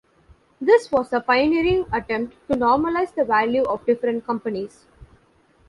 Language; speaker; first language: English; non-native, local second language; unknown